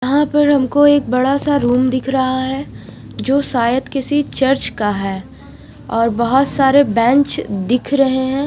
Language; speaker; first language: Hindi; non-native, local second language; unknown